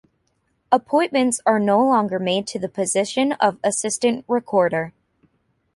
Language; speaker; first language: English; native; English